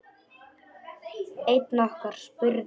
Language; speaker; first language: Icelandic; non-native, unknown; Polish